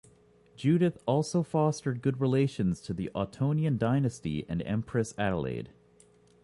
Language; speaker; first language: English; native; English